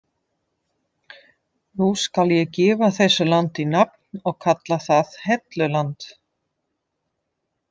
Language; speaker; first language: Icelandic; non-native, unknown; Dutch